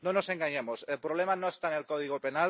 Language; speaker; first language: Spanish; non-native, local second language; Catalan